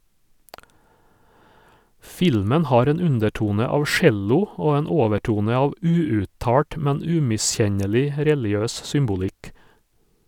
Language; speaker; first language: Norwegian; native; Norwegian